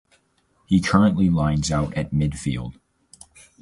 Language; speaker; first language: English; native; English